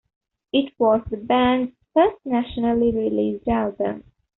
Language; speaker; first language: English; non-native, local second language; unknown